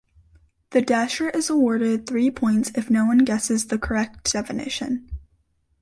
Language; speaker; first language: English; native; English